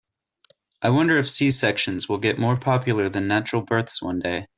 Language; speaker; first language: English; native; English